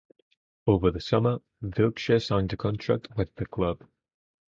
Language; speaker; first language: English; non-native, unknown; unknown